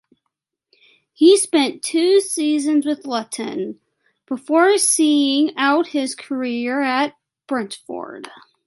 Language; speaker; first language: English; native; English